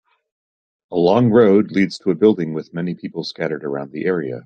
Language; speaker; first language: English; native; English